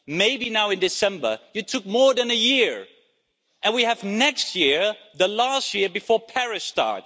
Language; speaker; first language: English; non-native, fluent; Dutch